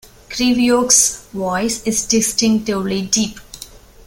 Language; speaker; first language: English; non-native, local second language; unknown